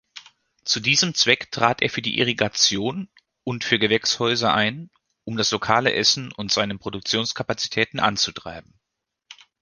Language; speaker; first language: German; native; German